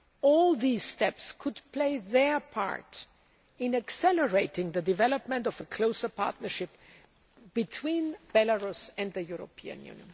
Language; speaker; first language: English; non-native, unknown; German